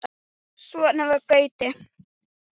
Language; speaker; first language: Icelandic; native; Icelandic